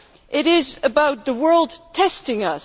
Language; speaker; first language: English; non-native, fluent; Dutch